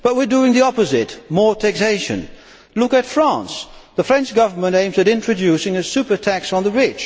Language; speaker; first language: English; non-native, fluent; Dutch